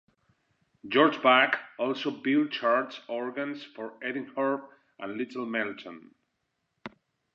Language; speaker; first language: English; non-native, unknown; Spanish